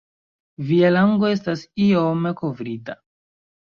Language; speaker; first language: Esperanto; non-native, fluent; Chinese